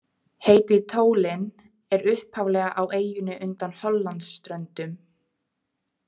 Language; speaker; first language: Icelandic; native; Icelandic